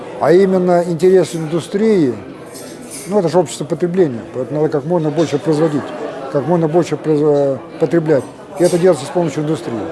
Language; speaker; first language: Russian; native; Russian